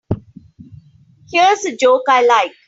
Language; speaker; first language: English; non-native, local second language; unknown